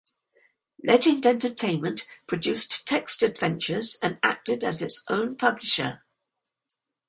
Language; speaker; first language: English; native; English